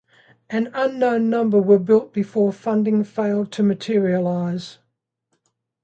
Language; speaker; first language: English; native; English